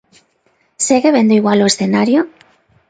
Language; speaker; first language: Galician; non-native, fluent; Spanish